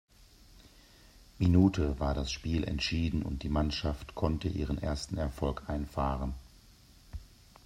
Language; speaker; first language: German; native; German